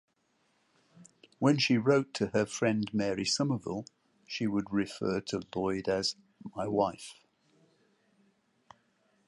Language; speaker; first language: English; native; English